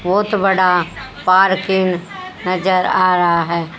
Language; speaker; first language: Hindi; native; Hindi